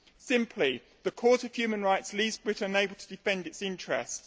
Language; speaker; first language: English; native; English